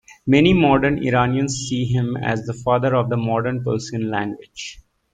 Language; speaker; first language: English; native; English